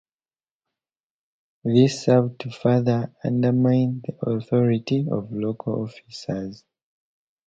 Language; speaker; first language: English; native; English